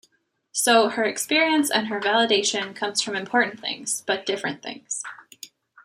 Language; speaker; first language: English; native; English